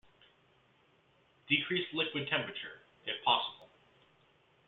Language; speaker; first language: English; native; English